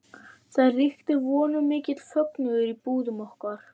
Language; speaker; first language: Icelandic; native; Icelandic